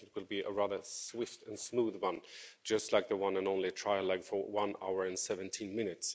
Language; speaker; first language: English; non-native, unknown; Swedish